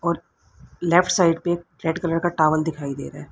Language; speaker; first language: Hindi; native; Hindi